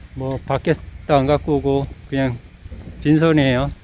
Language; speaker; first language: Korean; native; Korean